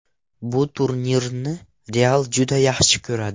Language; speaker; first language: Uzbek; non-native, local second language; Russian